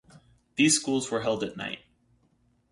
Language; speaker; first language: English; native; English